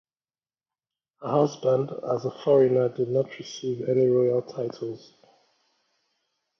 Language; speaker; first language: English; non-native, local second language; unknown